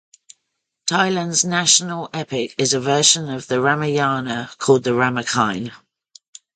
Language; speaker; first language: English; native; English